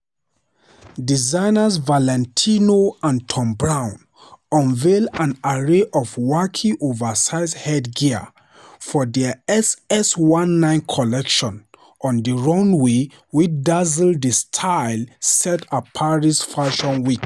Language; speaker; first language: English; non-native, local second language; Hausa